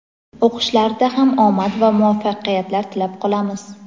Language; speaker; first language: Uzbek; native; Uzbek